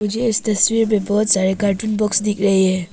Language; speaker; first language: Hindi; non-native, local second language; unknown